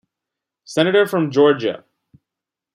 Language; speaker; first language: English; non-native, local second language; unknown